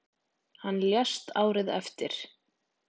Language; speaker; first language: Icelandic; native; Icelandic